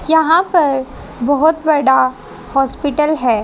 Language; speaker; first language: Hindi; native; Hindi